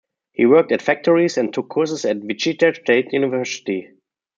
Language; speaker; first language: English; non-native, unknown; German